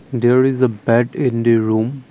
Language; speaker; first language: English; non-native, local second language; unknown